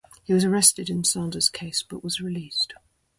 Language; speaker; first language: English; native; English